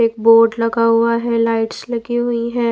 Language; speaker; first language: Hindi; non-native, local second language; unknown